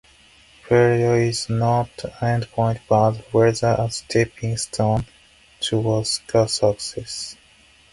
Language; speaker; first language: English; non-native, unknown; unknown